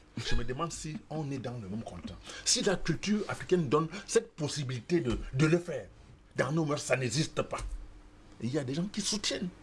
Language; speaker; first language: French; non-native, local second language; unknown